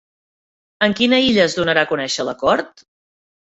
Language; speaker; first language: Catalan; native; Catalan